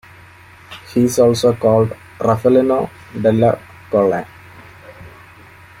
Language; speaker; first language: English; non-native, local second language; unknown